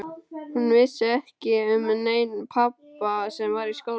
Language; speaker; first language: Icelandic; native; Icelandic